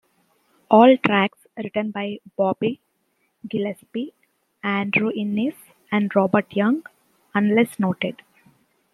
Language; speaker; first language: English; native; English